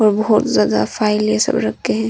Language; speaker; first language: Hindi; non-native, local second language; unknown